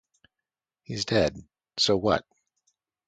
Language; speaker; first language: English; native; English